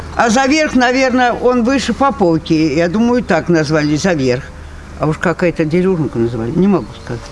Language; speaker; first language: Russian; native; Russian